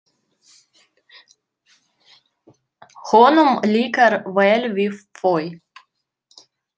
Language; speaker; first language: Icelandic; non-native, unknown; Russian